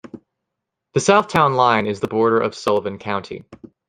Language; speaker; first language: English; native; English